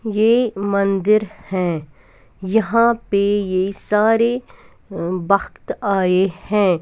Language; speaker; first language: Hindi; non-native, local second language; Punjabi